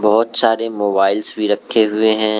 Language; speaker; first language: Hindi; non-native, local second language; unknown